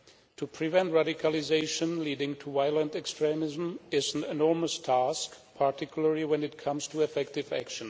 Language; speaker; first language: English; non-native, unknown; Czech